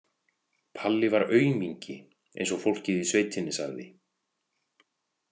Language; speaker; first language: Icelandic; native; Icelandic